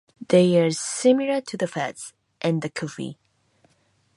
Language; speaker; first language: English; non-native, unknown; Japanese